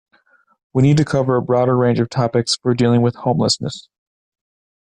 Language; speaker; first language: English; native; English